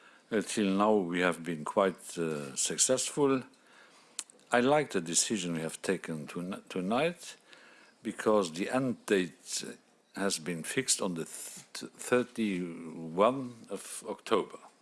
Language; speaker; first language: English; non-native, fluent; Luxembourgish